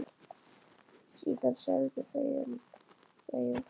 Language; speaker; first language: Icelandic; native; Icelandic